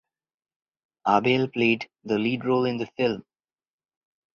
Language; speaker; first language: English; non-native, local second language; Bangla